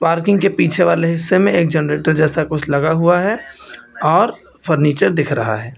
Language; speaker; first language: Hindi; native; Hindi